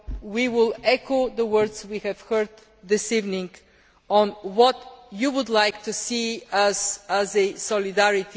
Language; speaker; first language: English; non-native, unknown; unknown